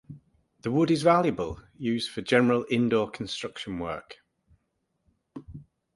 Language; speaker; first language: English; native; English